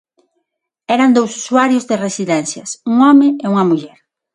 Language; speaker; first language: Galician; non-native, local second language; Spanish